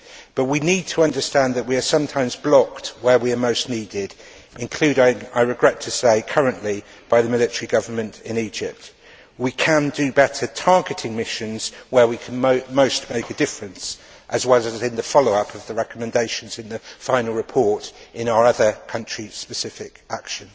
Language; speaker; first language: English; native; English